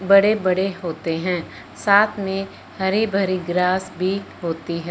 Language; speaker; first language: Hindi; non-native, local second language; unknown